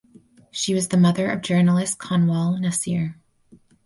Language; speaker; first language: English; native; English